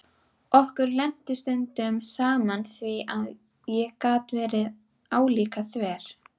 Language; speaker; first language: Icelandic; native; Icelandic